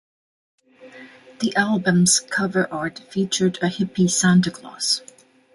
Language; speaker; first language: English; non-native, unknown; Thai